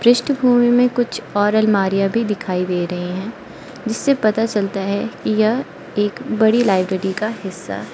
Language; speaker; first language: Hindi; non-native, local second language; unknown